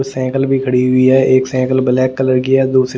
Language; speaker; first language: Hindi; native; Hindi